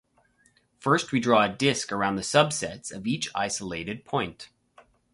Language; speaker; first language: English; native; English